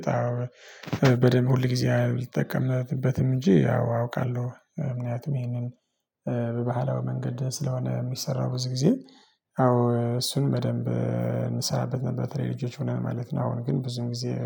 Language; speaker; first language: Amharic; non-native, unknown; Tigrinya